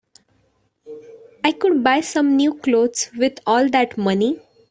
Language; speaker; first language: English; non-native, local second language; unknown